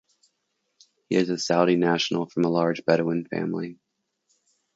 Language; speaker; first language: English; native; English